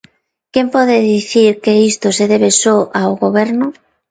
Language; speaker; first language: Galician; non-native, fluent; Spanish